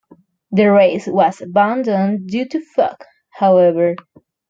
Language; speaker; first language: English; non-native, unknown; Spanish